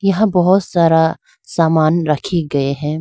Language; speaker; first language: Hindi; non-native, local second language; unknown